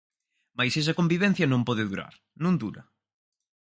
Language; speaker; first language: Galician; native; Galician